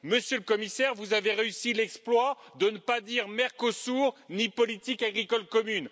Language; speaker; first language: French; native; French